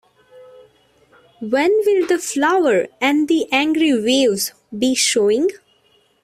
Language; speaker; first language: English; non-native, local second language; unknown